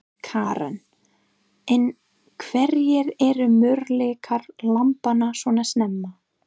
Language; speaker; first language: Icelandic; non-native, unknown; English